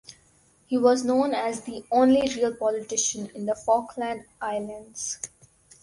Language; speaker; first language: English; non-native, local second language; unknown